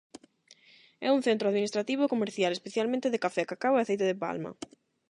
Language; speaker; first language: Galician; non-native, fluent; Spanish